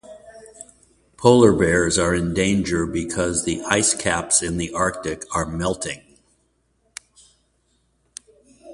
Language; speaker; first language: English; native; English